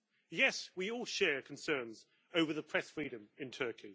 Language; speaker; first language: English; native; English